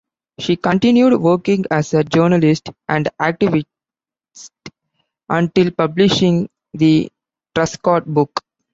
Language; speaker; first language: English; non-native, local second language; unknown